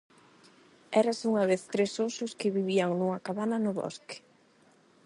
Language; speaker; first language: Galician; non-native, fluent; Spanish